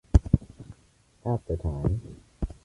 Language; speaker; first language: English; native; English